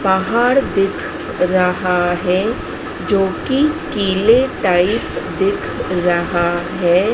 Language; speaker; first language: Hindi; native; Hindi